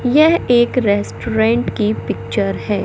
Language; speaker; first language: Hindi; native; Hindi